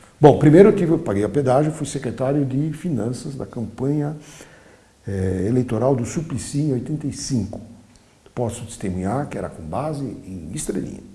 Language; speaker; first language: Portuguese; early bilingual, other home language; Polish